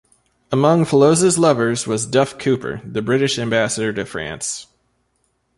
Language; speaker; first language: English; native; English